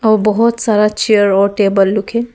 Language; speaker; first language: Hindi; non-native, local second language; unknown